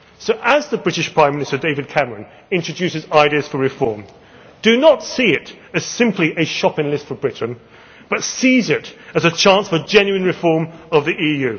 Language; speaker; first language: English; native; English